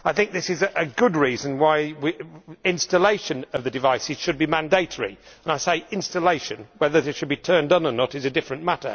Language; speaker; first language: English; native; English